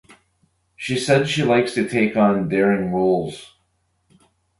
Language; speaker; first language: English; native; English